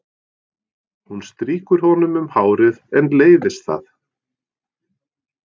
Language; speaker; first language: Icelandic; non-native, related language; Norwegian